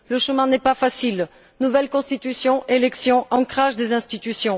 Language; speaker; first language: French; non-native, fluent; Bulgarian